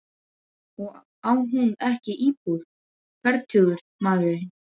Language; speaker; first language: Icelandic; non-native, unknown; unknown